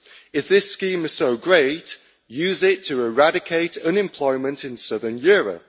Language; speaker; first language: English; native; English